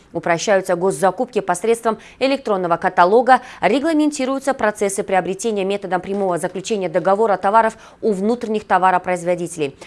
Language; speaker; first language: Russian; non-native, local second language; Kyrgyz